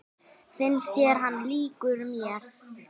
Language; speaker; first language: Icelandic; native; Icelandic